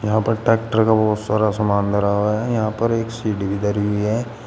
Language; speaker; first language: Hindi; native; Hindi